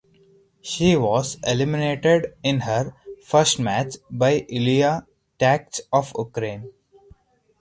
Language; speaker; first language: English; non-native, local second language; Hindi